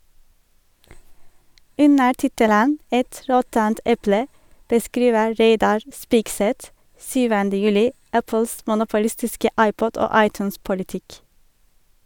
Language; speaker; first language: Norwegian; non-native, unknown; Turkish